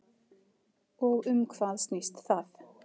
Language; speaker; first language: Icelandic; native; Icelandic